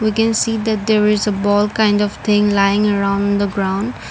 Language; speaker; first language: English; non-native, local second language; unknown